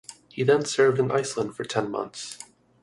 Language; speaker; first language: English; native; English